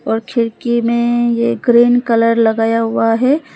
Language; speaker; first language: Hindi; early bilingual, other home language; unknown